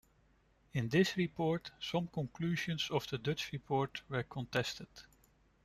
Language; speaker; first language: English; non-native, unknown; Dutch